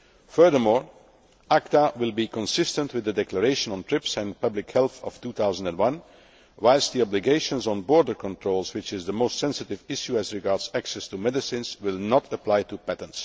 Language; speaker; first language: English; non-native, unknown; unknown